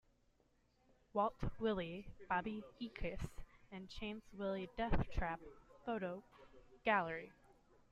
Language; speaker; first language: English; native; English